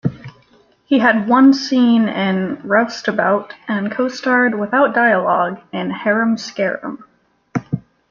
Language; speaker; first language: English; native; English